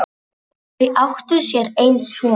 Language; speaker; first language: Icelandic; non-native, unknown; Polish